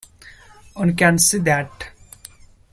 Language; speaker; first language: English; non-native, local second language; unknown